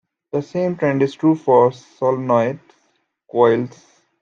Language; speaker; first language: English; native; English